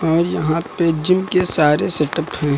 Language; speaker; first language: Hindi; native; Hindi